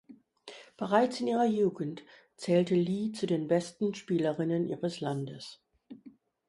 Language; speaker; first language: German; non-native, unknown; English